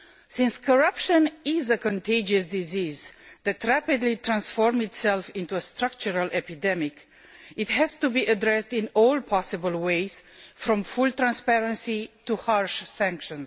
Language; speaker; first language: English; non-native, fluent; Romanian